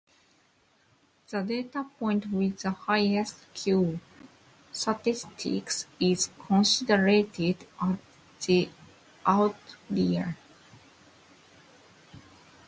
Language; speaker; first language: English; non-native, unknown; Japanese